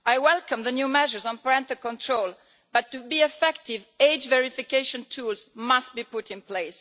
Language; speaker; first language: English; non-native, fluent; Italian